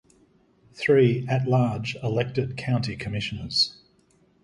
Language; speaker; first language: English; native; English